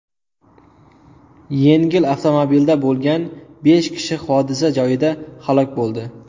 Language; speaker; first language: Uzbek; native; Uzbek